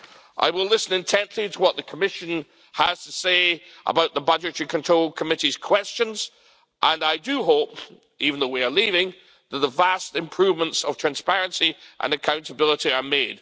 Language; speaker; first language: English; native; English